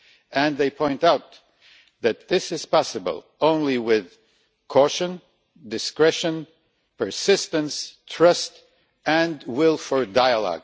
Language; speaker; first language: English; non-native, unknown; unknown